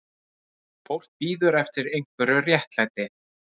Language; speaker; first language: Icelandic; native; Icelandic